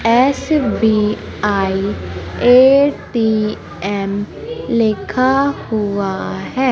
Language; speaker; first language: Hindi; native; Hindi